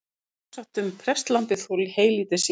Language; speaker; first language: Icelandic; native; Icelandic